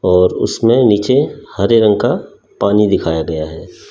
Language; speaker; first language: Hindi; native; Hindi